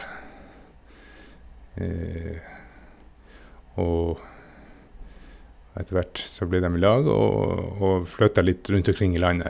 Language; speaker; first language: Norwegian; native; Norwegian